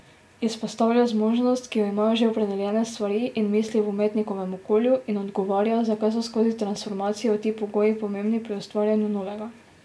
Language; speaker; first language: Slovenian; native; Slovenian